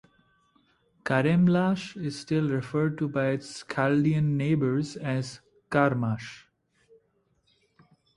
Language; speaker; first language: English; non-native, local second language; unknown